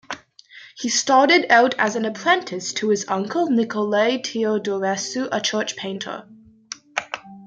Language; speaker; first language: English; native; English